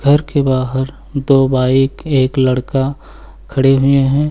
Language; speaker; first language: Hindi; native; Hindi